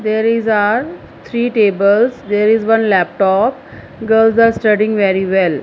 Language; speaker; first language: English; non-native, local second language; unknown